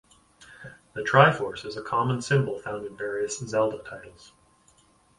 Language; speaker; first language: English; native; English